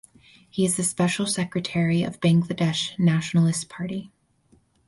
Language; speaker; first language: English; native; English